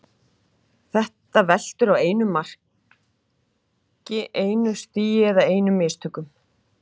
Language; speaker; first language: Icelandic; native; Icelandic